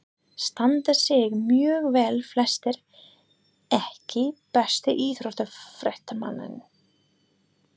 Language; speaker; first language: Icelandic; non-native, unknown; English